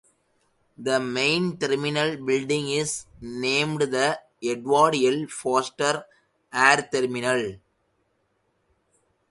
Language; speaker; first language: English; non-native, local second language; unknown